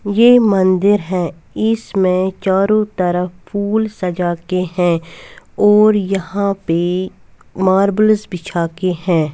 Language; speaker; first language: Hindi; non-native, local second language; Punjabi